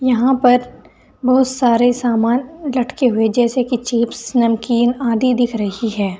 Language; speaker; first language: Hindi; native; Hindi